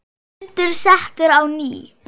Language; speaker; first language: Icelandic; non-native, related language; Swedish